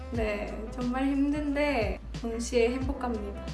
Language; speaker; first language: Korean; non-native, fluent; Japanese